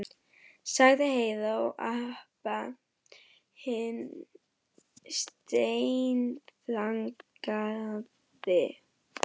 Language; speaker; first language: Icelandic; non-native, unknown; German